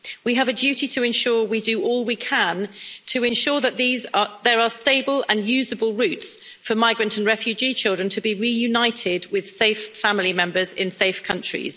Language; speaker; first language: English; native; English